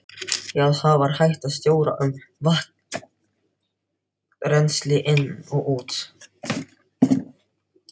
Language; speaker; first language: Icelandic; non-native, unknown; Filipino